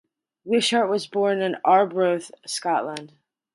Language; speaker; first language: English; native; English